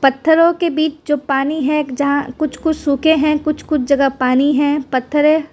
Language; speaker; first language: Hindi; non-native, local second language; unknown